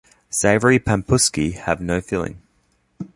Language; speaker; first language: English; native; English